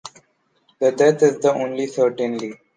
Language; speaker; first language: English; non-native, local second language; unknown